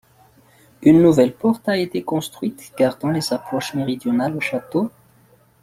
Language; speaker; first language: French; non-native, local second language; Malagasy